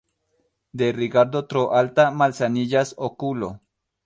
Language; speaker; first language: Esperanto; non-native, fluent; Spanish